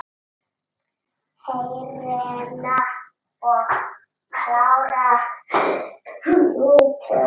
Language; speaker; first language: Icelandic; non-native, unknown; Italian